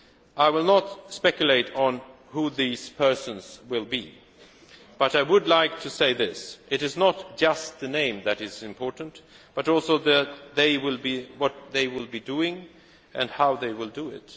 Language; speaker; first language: English; non-native, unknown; Swedish